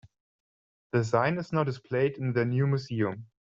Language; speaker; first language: English; non-native, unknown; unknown